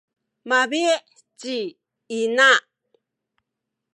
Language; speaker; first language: Sakizaya; native; Sakizaya